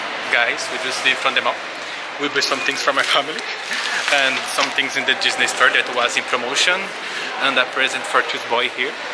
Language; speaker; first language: English; non-native, fluent; Portuguese